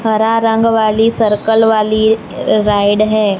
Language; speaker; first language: Hindi; non-native, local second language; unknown